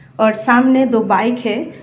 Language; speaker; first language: Hindi; non-native, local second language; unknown